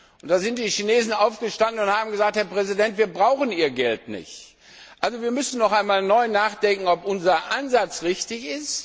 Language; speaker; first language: German; non-native, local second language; Luxembourgish